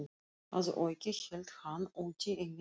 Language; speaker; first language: Icelandic; non-native, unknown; Russian